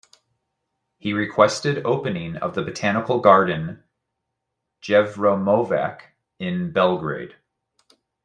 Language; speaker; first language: English; native; English